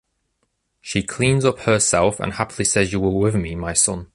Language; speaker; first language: English; native; English